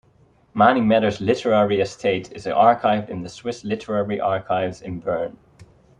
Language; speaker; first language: English; non-native, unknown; Dutch